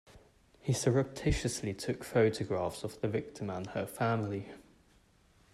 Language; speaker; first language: English; native; English